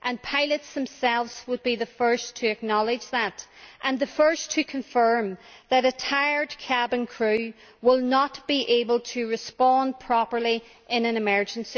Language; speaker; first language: English; native; English